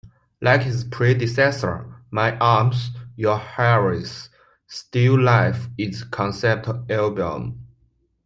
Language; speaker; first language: English; non-native, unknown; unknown